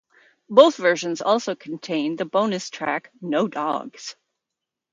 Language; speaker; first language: English; native; English